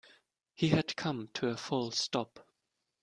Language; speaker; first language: English; non-native, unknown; German